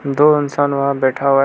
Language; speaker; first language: Hindi; non-native, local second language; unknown